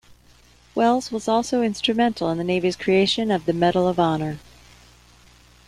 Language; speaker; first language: English; native; English